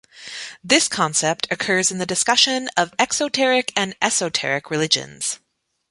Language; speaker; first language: English; native; English